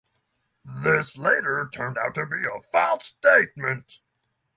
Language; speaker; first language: English; non-native, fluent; Norwegian